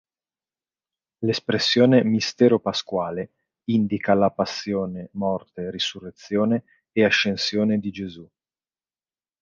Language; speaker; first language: Italian; native; Italian